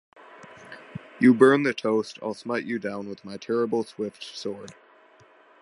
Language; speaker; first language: English; native; English